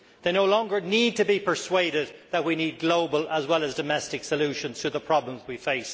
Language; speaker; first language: English; native; English